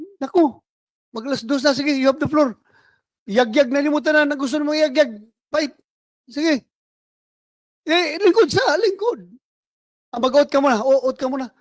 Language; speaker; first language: Filipino; native; Filipino